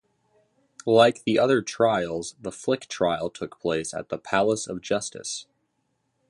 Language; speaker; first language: English; native; English